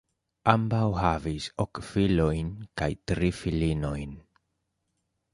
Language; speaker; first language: Esperanto; non-native, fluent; Spanish